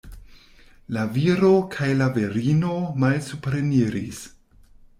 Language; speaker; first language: Esperanto; non-native, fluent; German